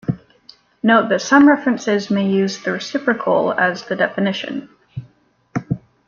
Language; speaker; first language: English; native; English